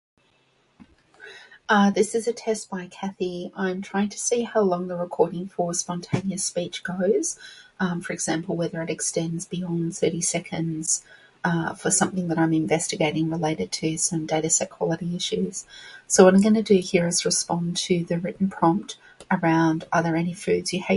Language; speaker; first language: English; native; English